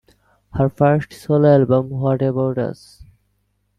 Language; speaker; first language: English; non-native, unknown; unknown